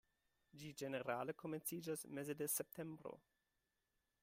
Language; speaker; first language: Esperanto; non-native, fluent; German